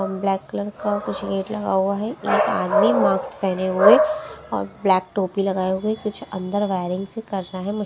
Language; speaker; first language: Hindi; non-native, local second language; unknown